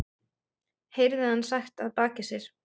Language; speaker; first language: Icelandic; non-native, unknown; German